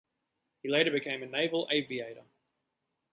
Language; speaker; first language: English; native; English